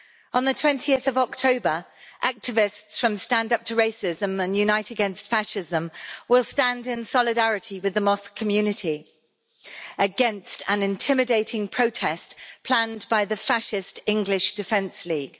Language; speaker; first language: English; native; English